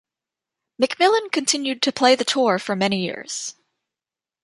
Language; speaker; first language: English; native; English